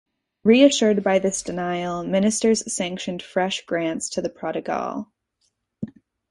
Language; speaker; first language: English; native; English